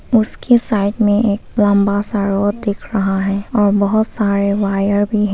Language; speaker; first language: Hindi; non-native, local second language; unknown